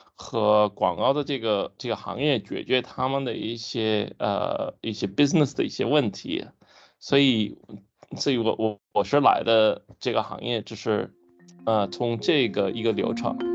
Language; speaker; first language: Chinese; non-native, fluent; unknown